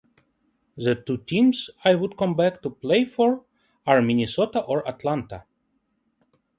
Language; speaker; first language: English; non-native, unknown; Ukrainian